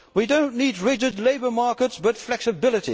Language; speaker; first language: English; non-native, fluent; Dutch